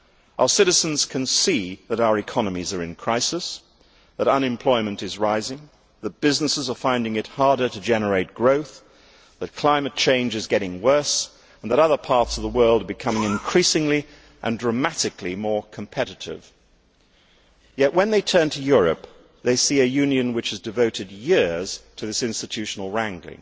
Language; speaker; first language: English; native; English